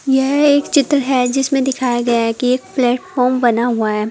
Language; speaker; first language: Hindi; native; Hindi